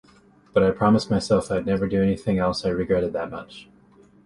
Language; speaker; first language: English; native; English